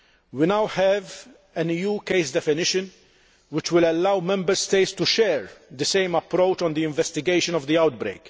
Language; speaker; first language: English; non-native, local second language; Maltese